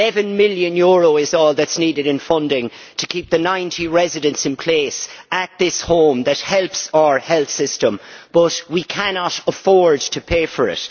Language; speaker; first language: English; native; English